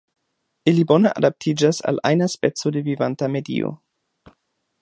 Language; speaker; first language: Esperanto; non-native, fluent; German